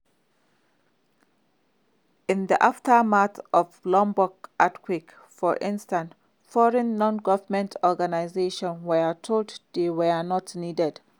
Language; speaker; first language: English; non-native, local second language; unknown